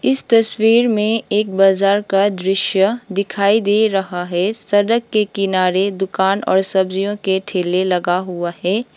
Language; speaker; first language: Hindi; non-native, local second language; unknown